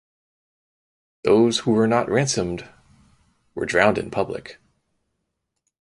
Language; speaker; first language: English; native; English